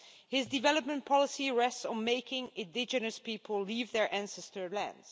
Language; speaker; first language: English; non-native, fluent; Dutch